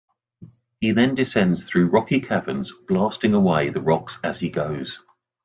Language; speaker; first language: English; native; English